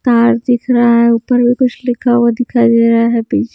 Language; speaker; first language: Hindi; native; Hindi